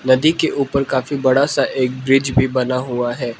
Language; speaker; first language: Hindi; non-native, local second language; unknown